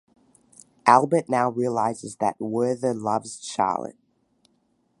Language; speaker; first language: English; native; English